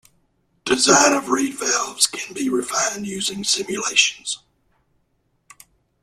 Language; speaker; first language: English; native; English